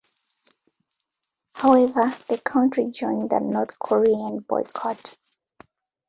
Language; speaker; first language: English; non-native, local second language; Ganda